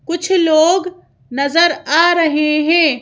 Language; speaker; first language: Hindi; native; Hindi